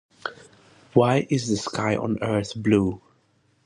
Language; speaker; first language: English; native; English